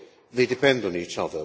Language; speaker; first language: English; non-native, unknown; Hungarian